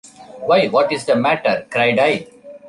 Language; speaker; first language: English; non-native, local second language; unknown